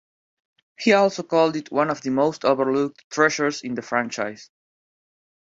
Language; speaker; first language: English; non-native, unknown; Spanish